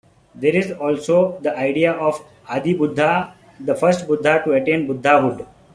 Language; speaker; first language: English; non-native, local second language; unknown